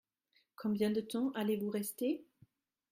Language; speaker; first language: French; non-native, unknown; German